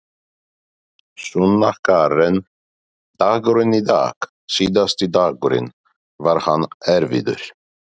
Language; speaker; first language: Icelandic; non-native, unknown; Polish